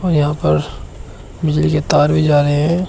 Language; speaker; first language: Hindi; native; Hindi